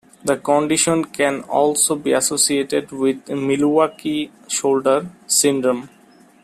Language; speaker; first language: English; non-native, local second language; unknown